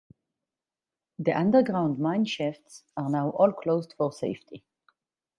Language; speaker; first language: English; non-native, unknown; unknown